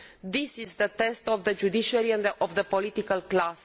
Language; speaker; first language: English; non-native, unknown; Romanian